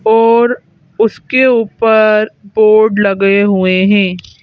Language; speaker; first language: Hindi; native; Hindi